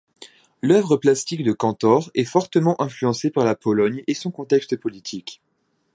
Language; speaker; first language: French; native; French